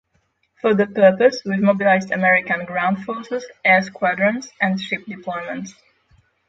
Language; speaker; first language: English; non-native, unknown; Polish